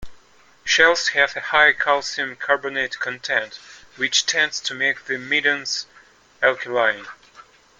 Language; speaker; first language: English; native; English